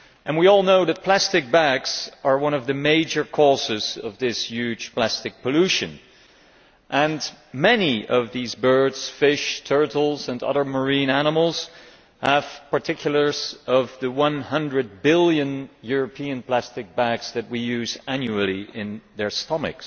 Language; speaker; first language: English; non-native, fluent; Dutch